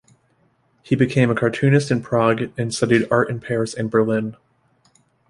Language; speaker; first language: English; native; English